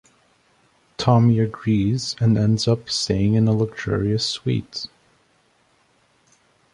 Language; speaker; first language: English; native; English